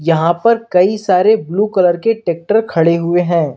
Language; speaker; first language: Hindi; native; Hindi